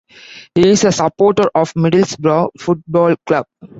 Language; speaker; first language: English; non-native, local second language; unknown